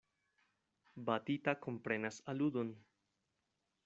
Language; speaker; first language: Esperanto; non-native, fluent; Spanish